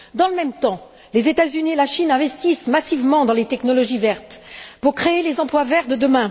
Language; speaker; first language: French; native; French